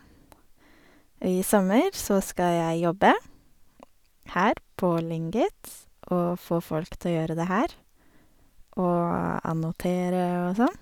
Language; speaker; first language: Norwegian; native; Norwegian